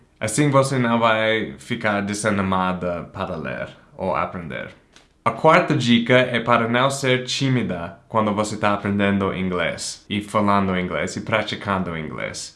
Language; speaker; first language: Portuguese; non-native, fluent; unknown